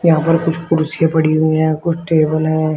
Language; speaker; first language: Hindi; native; Hindi